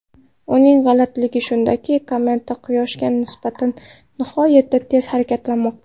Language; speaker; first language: Uzbek; non-native, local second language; Kara-Kalpak